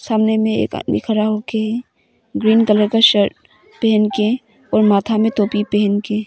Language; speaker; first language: Hindi; early bilingual, other home language; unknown